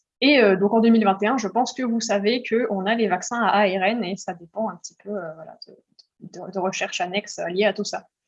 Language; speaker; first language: French; early bilingual, heritage; French